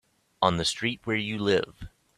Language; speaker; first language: English; native; English